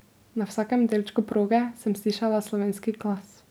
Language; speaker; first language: Slovenian; native; Slovenian